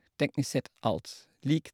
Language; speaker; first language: Norwegian; non-native, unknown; Dutch